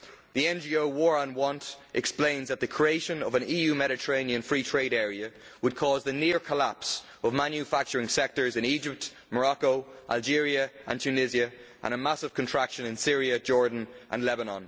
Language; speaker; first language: English; native; English